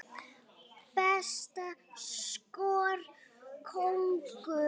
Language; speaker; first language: Icelandic; native; Icelandic